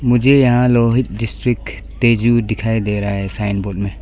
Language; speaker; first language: Hindi; non-native, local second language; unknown